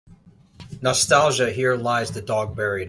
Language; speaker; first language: English; native; English